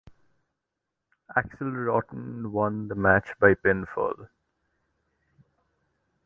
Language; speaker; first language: English; non-native, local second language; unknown